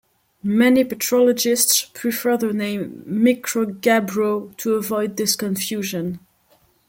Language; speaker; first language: English; non-native, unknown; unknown